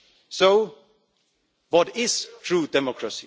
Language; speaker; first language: English; non-native, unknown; German